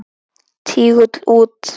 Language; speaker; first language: Icelandic; native; Icelandic